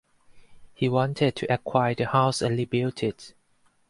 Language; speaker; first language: English; non-native, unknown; Thai